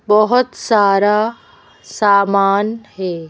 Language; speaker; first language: Hindi; native; Hindi